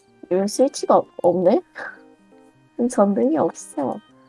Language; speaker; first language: Korean; native; Korean